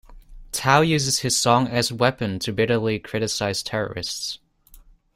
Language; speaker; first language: English; non-native, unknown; Dutch